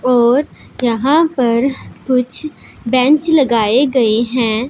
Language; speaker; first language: Hindi; non-native, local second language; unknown